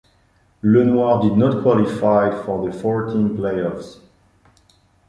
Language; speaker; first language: English; non-native, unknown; French